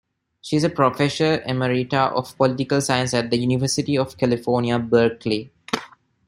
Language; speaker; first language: English; non-native, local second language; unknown